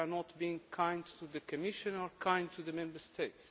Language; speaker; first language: English; non-native, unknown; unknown